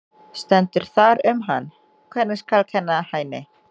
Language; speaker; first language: Icelandic; non-native, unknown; Indonesian